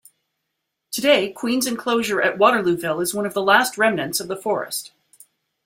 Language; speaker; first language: English; native; English